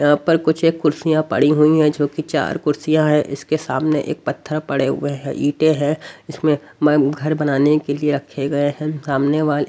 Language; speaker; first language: Hindi; native; Hindi